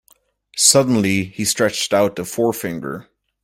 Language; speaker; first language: English; native; English